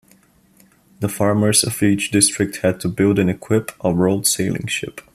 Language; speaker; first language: English; non-native, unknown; Bulgarian